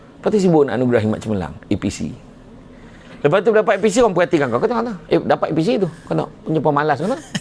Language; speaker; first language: Malay; native; Malay